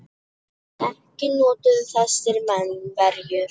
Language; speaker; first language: Icelandic; non-native, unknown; Polish